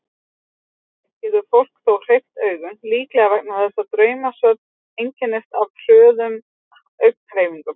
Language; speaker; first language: Icelandic; native; Icelandic